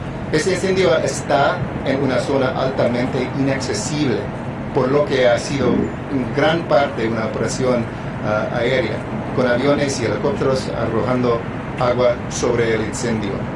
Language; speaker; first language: Spanish; non-native, fluent; English